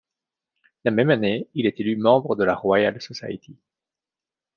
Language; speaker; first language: French; native; French